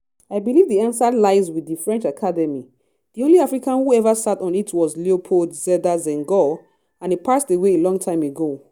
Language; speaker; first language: English; non-native, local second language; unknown